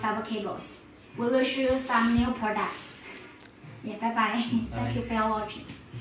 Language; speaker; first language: English; non-native, fluent; Chinese